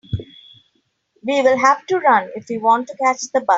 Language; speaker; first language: English; non-native, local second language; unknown